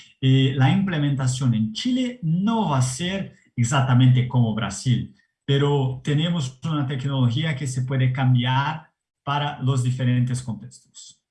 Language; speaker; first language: Spanish; non-native, related language; Portuguese